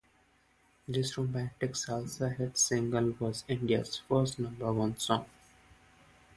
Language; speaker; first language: English; non-native, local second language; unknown